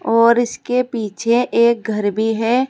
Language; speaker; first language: Hindi; native; Hindi